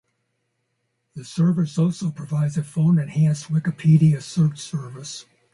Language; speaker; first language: English; native; English